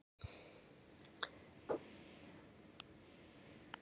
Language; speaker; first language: Icelandic; native; Icelandic